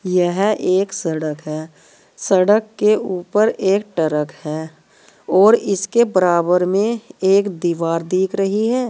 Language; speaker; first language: Hindi; native; Hindi